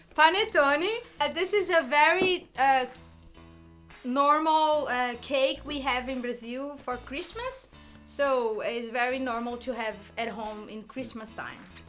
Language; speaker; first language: English; non-native, fluent; Portuguese